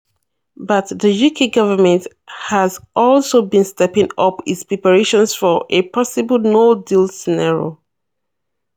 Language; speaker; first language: English; non-native, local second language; Yoruba